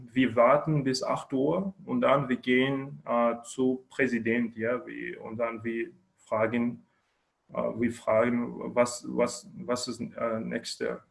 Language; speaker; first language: German; non-native, learner; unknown